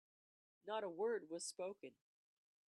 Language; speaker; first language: English; native; English